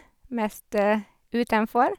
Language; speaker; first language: Norwegian; non-native, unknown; Hungarian